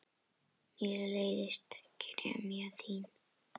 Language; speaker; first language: Icelandic; native; Icelandic